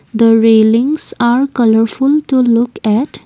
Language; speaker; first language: English; non-native, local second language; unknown